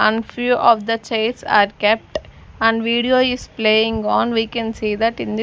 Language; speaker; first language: English; non-native, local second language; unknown